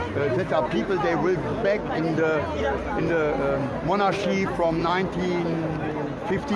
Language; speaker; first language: English; non-native, learner; German